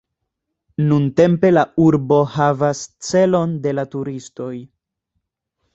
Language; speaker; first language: Esperanto; non-native, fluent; Spanish